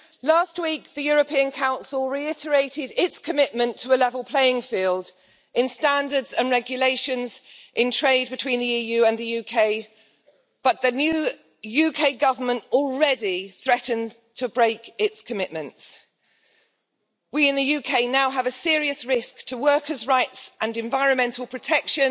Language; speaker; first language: English; native; English